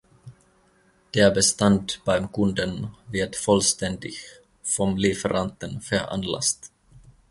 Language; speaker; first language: German; non-native, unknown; Finnish